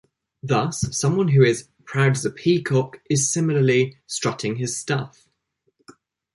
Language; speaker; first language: English; native; English